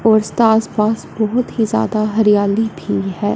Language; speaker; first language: Hindi; non-native, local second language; Punjabi